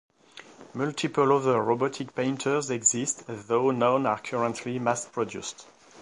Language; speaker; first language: English; non-native, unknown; French